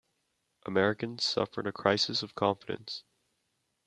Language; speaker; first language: English; native; English